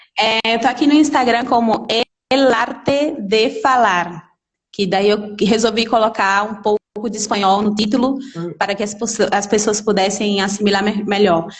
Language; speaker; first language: Portuguese; native; Portuguese